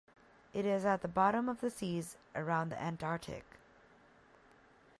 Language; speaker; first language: English; native; English